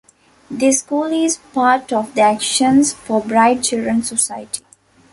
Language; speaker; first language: English; non-native, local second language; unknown